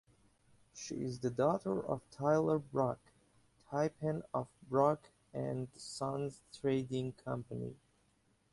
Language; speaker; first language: English; non-native, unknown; Persian